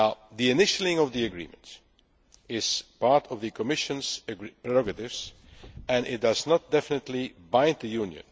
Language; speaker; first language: English; non-native, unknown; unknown